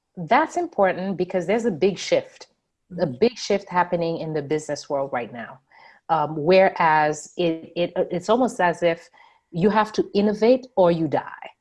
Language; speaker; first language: English; non-native, fluent; Haitian Creole